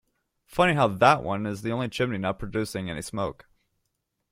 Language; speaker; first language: English; native; English